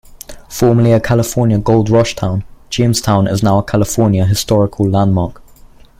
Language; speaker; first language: English; native; English